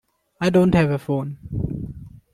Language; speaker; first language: English; non-native, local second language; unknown